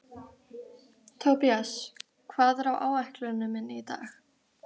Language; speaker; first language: Icelandic; native; Icelandic